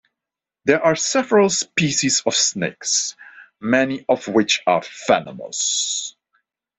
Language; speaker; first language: English; non-native, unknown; Dutch